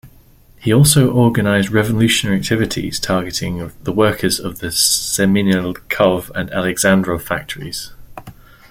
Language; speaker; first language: English; native; English